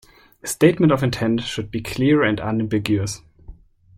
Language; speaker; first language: English; non-native, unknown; German